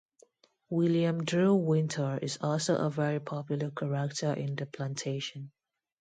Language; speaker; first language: English; non-native, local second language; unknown